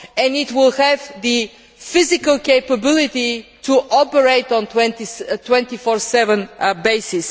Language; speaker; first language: English; native; English